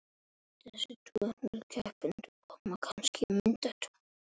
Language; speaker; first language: Icelandic; native; Icelandic